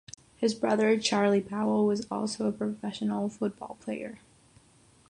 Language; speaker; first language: English; non-native, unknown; Catalan